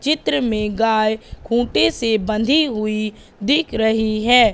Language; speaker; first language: Hindi; native; Hindi